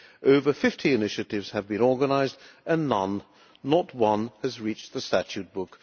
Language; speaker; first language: English; non-native, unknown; Hungarian